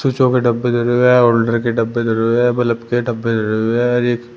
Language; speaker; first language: Hindi; native; Hindi